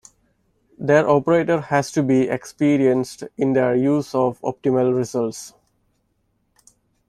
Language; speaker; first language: English; non-native, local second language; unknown